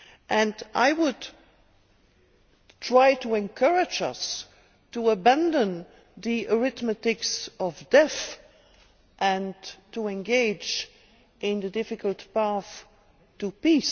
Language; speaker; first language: English; non-native, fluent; Dutch